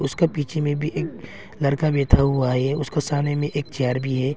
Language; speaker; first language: Hindi; non-native, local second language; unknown